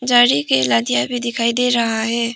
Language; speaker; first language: Hindi; non-native, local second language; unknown